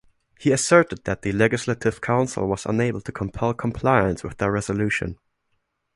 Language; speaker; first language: English; non-native, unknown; German